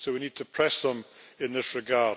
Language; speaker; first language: English; native; English